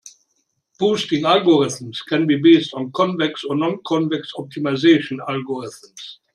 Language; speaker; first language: English; non-native, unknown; German